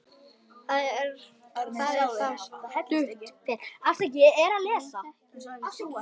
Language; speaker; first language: Icelandic; native; Icelandic